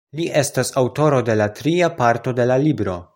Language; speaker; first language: Esperanto; non-native, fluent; Polish